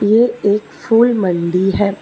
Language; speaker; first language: Hindi; non-native, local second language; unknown